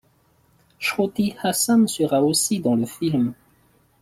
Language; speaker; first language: French; non-native, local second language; Malagasy